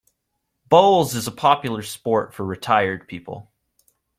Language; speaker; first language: English; native; English